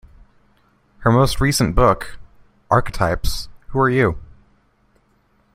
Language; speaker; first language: English; native; English